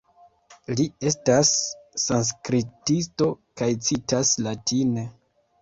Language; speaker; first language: Esperanto; non-native, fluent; Kinyarwanda